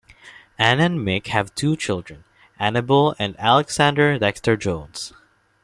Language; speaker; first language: English; non-native, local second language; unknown